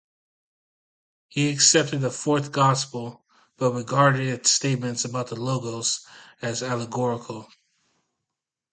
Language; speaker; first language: English; native; English